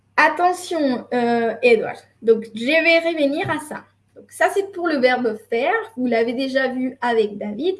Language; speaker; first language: French; non-native, fluent; Spanish